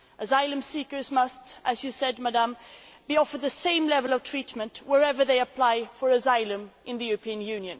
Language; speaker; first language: English; non-native, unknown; Swedish